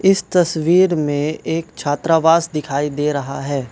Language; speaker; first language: Hindi; non-native, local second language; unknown